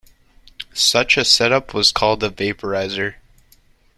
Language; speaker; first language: English; native; English